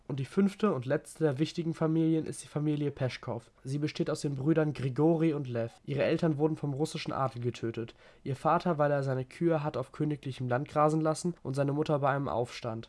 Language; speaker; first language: German; native; German